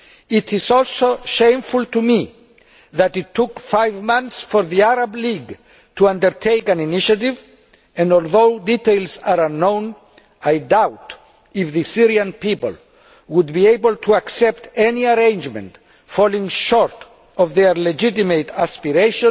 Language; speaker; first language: English; non-native, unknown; Greek